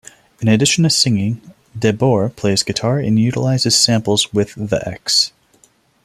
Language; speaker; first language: English; non-native, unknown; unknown